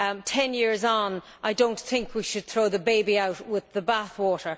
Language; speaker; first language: English; native; English